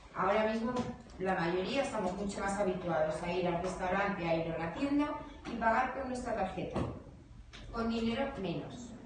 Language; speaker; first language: Spanish; native; Spanish